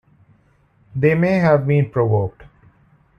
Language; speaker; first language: English; non-native, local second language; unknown